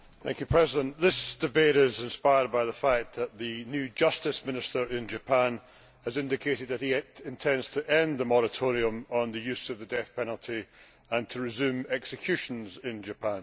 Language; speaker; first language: English; native; English